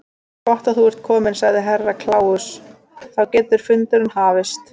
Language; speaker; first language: Icelandic; native; Icelandic